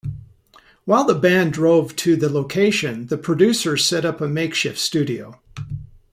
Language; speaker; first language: English; native; English